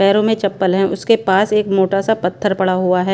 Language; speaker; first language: Hindi; non-native, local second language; Punjabi